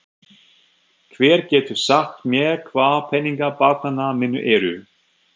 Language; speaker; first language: Icelandic; non-native, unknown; German